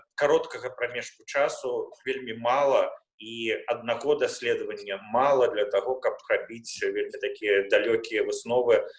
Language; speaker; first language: Belarusian; non-native, local second language; Russian